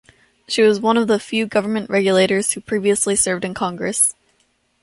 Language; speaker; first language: English; native; English